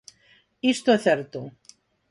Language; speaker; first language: Galician; non-native, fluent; Spanish